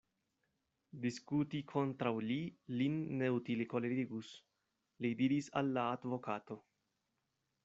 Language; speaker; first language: Esperanto; non-native, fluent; Spanish